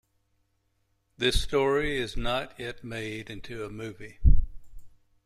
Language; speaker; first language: English; native; English